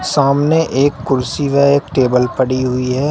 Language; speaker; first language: Hindi; native; Hindi